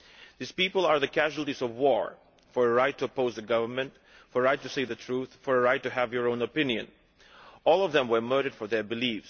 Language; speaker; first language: English; non-native, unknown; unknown